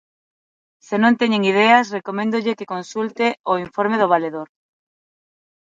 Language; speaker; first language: Galician; non-native, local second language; Spanish